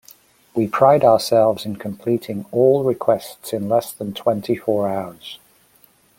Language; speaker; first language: English; native; English